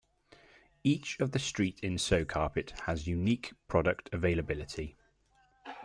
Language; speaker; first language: English; native; English